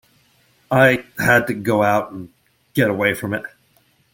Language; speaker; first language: English; native; English